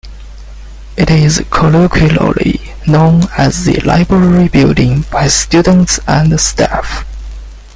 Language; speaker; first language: English; non-native, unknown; Chinese